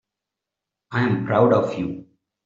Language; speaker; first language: English; non-native, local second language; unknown